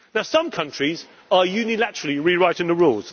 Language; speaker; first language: English; native; English